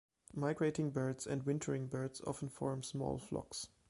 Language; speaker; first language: English; non-native, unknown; German